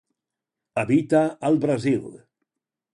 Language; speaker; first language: Catalan; native; Catalan